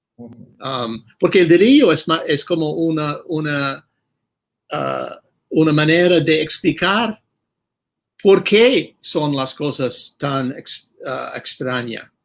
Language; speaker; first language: Spanish; non-native, fluent; English